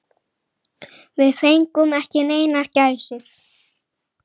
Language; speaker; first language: Icelandic; native; Icelandic